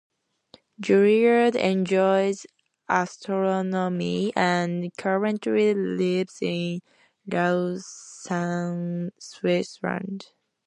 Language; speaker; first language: English; native; English